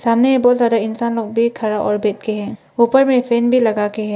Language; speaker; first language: Hindi; non-native, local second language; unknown